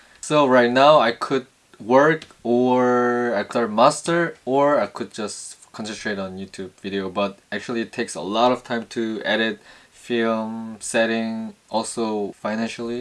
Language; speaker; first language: English; non-native, fluent; Korean